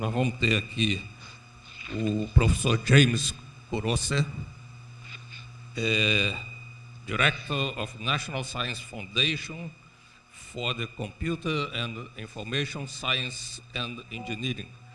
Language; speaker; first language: English; non-native, fluent; Portuguese